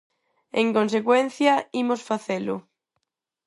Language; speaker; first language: Galician; non-native, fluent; Spanish